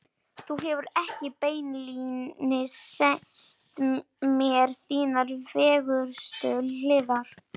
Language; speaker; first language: Icelandic; non-native, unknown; Polish